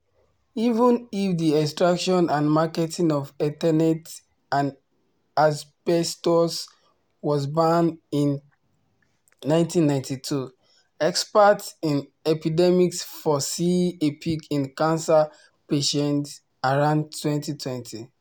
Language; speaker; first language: English; non-native, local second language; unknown